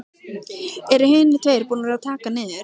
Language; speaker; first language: Icelandic; native; Icelandic